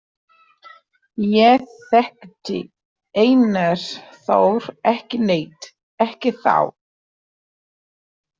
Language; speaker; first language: Icelandic; non-native, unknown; Portuguese